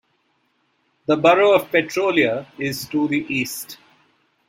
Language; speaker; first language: English; non-native, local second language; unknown